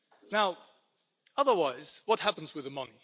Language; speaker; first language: English; non-native, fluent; Luxembourgish